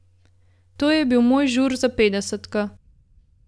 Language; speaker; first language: Slovenian; native; Slovenian